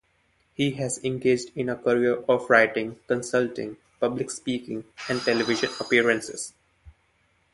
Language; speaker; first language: English; non-native, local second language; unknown